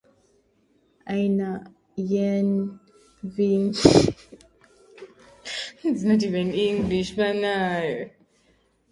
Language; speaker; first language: English; native; English